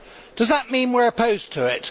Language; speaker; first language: English; native; English